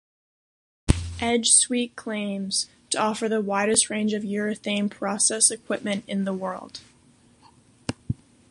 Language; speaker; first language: English; native; English